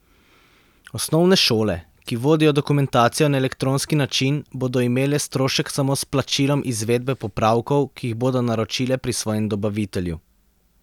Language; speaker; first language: Slovenian; native; Slovenian